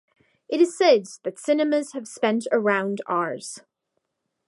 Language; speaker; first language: English; native; English